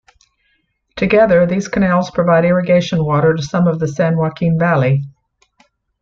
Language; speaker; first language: English; native; English